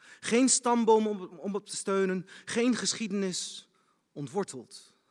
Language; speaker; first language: Dutch; early bilingual, other home language; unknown